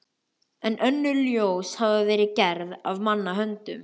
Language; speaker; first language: Icelandic; native; Icelandic